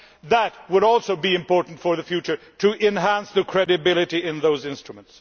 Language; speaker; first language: English; non-native, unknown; Swedish